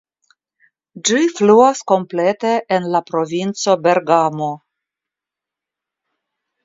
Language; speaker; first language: Esperanto; non-native, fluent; Russian